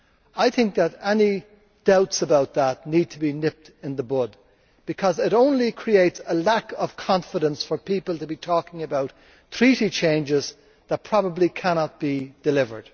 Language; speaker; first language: English; native; English